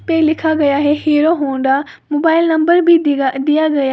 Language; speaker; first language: Hindi; native; Hindi